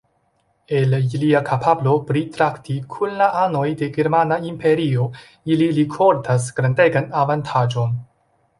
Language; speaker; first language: Esperanto; non-native, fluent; Chinese